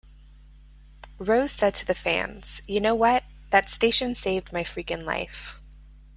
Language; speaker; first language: English; native; English